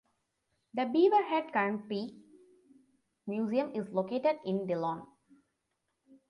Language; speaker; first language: English; non-native, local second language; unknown